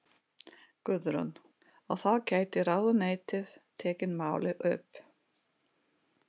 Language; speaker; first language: Icelandic; non-native, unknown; Russian